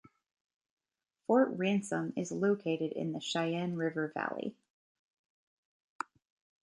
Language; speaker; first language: English; native; English